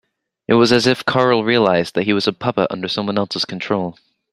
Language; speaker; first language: English; native; English